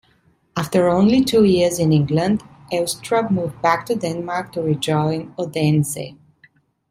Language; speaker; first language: English; non-native, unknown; Italian